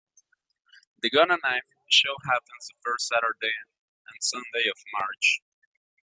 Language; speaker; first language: English; non-native, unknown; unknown